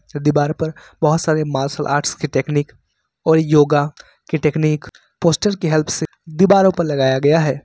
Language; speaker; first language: Hindi; native; Hindi